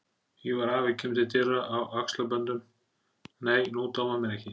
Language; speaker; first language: Icelandic; native; Icelandic